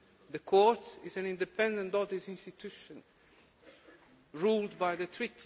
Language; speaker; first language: English; non-native, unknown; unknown